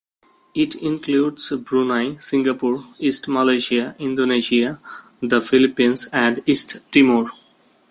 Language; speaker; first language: English; non-native, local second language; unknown